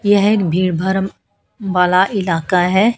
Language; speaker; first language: Hindi; native; Hindi